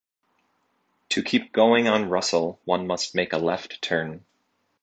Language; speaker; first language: English; native; English